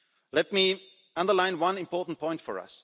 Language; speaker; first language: English; non-native, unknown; German